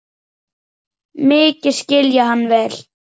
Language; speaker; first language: Icelandic; native; Icelandic